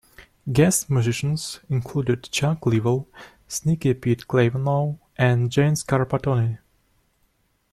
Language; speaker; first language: English; non-native, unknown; Russian